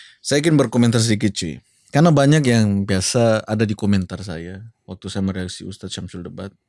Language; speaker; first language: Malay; non-native, related language; Indonesian